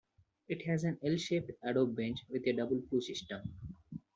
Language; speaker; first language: English; non-native, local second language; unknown